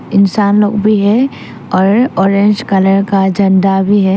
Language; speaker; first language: Hindi; early bilingual, other home language; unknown